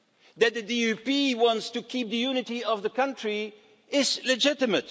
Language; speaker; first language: English; non-native, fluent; Dutch